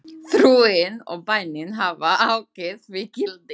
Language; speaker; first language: Icelandic; non-native, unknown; Slovak